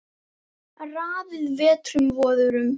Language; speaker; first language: Icelandic; native; Icelandic